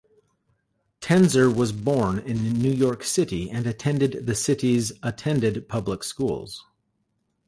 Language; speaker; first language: English; native; English